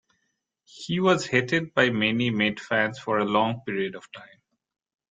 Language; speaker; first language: English; non-native, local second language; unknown